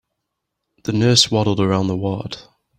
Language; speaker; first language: English; native; English